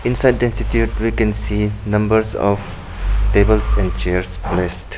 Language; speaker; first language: English; non-native, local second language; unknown